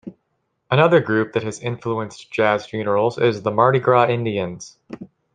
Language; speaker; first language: English; native; English